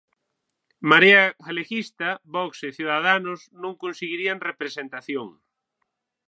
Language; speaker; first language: Galician; native; Galician